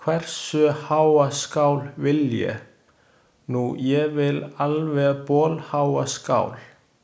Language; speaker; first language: Icelandic; non-native, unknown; Chinese